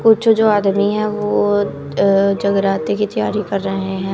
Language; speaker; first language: Hindi; non-native, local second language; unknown